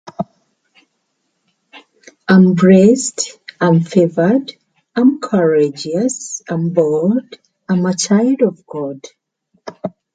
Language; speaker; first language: English; native; English